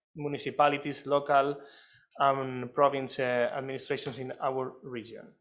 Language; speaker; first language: English; non-native, fluent; Catalan